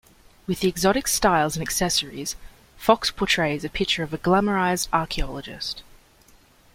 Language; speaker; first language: English; native; English